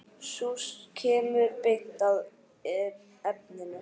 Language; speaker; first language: Icelandic; native; Icelandic